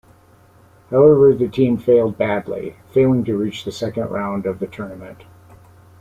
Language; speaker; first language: English; native; English